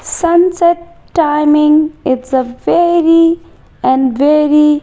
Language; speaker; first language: English; non-native, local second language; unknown